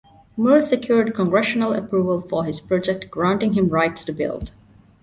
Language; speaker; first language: English; non-native, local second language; Divehi